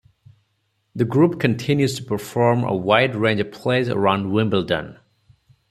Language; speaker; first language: English; non-native, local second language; Odia